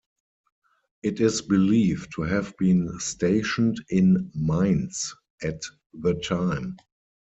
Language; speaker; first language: English; non-native, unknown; German